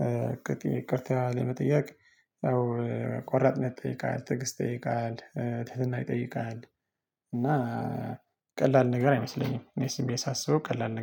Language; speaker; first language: Amharic; non-native, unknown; Tigrinya